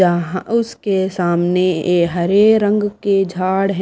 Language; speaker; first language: Hindi; native; Hindi